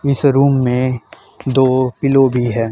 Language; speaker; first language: Hindi; native; Hindi